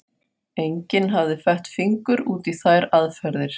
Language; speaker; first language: Icelandic; non-native, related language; Faroese